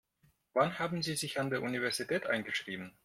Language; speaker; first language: German; non-native, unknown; Russian